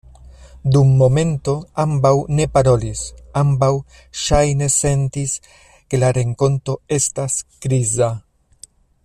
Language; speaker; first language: Esperanto; non-native, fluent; Spanish